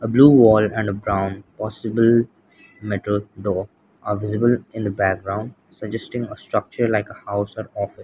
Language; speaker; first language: English; non-native, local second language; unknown